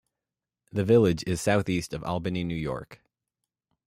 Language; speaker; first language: English; native; English